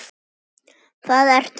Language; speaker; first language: Icelandic; native; Icelandic